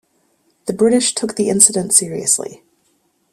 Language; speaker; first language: English; native; English